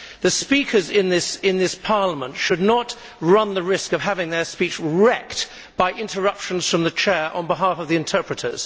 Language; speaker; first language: English; native; English